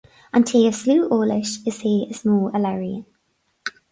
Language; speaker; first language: Irish; non-native, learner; English